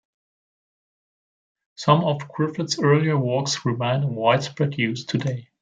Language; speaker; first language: English; non-native, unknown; German